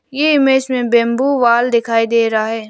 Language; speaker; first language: Hindi; non-native, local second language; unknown